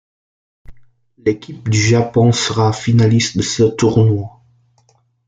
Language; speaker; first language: French; non-native, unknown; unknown